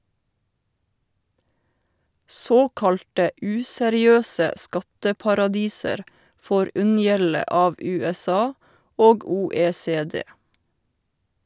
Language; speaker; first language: Norwegian; native; Norwegian